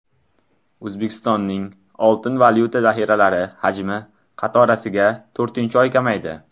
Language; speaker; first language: Uzbek; non-native, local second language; Tajik